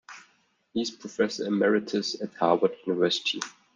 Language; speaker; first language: English; non-native, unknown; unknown